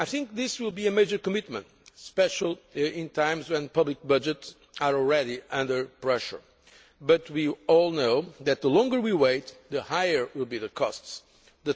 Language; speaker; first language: English; non-native, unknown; Portuguese